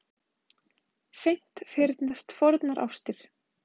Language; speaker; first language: Icelandic; native; Icelandic